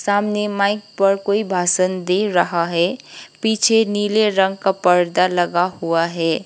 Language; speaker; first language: Hindi; non-native, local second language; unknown